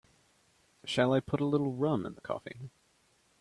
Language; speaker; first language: English; native; English